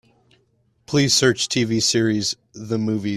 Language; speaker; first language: English; native; English